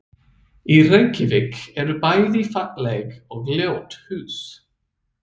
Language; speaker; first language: Icelandic; non-native, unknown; English